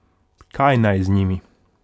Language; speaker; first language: Slovenian; non-native, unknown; Hungarian